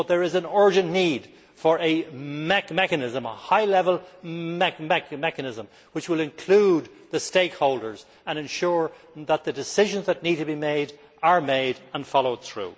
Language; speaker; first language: English; native; English